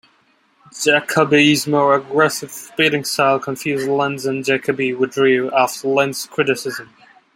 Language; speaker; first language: English; non-native, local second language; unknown